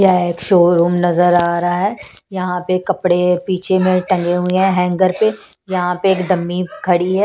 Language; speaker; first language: Hindi; non-native, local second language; Punjabi